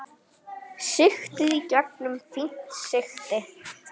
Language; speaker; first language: Icelandic; native; Icelandic